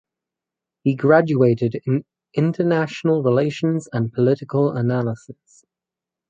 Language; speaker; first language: English; native; English